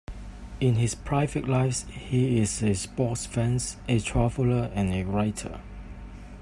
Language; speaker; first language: English; non-native, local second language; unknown